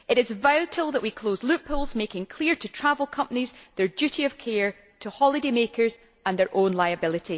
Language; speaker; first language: English; native; English